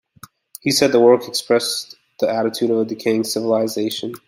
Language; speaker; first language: English; native; English